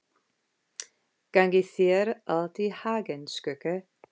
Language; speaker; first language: Icelandic; non-native, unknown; English